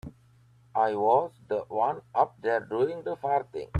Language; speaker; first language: English; native; English